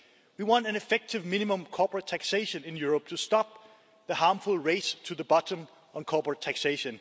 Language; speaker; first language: English; non-native, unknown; Danish